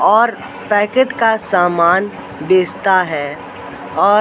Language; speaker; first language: Hindi; native; Hindi